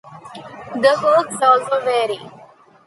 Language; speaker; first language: English; non-native, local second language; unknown